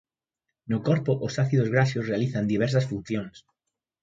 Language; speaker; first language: Galician; native; Galician